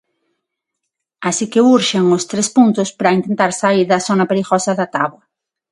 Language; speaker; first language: Galician; non-native, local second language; Spanish